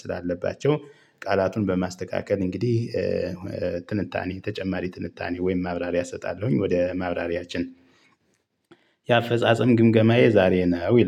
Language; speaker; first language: Amharic; native; Amharic